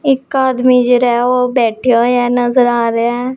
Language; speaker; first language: Hindi; non-native, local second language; Punjabi